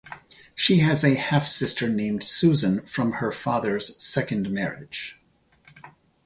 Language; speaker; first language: English; native; English